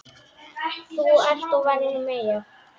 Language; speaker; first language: Icelandic; native; Icelandic